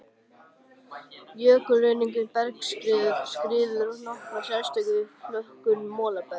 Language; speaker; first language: Icelandic; native; Icelandic